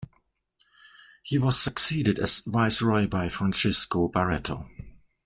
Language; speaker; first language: English; non-native, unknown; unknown